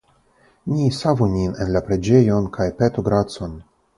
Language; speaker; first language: Esperanto; non-native, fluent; Russian